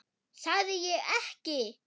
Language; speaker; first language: Icelandic; non-native, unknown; German